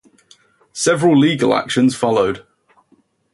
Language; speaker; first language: English; native; English